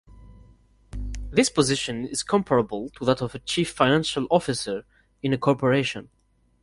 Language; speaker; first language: English; non-native, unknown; Kabyle